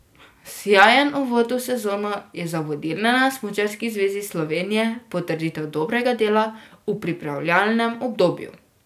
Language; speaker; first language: Slovenian; native; Slovenian